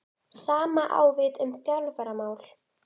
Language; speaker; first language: Icelandic; native; Icelandic